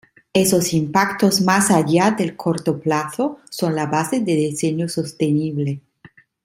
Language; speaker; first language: Spanish; non-native, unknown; Italian